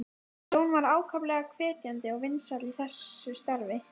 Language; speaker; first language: Icelandic; native; Icelandic